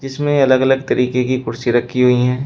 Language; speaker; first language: Hindi; native; Hindi